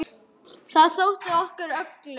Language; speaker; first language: Icelandic; native; Icelandic